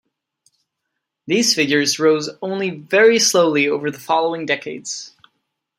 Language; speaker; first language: English; non-native, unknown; Czech